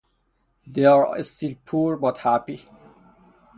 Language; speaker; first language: English; non-native, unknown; Persian